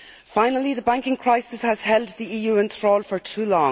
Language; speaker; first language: English; native; English